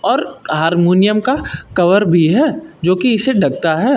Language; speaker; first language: Hindi; native; Hindi